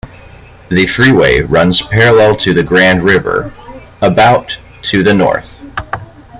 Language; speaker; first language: English; native; English